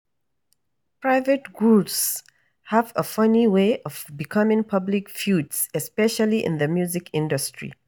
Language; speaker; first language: English; non-native, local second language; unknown